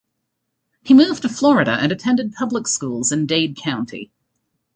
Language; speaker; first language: English; native; English